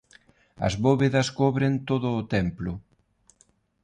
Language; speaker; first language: Galician; non-native, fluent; Spanish